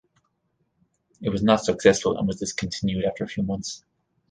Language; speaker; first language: English; native; English